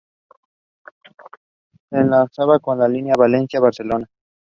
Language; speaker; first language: English; non-native, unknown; Spanish